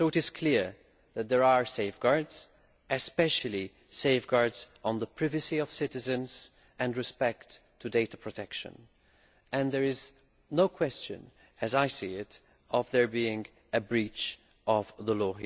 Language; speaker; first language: English; non-native, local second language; Maltese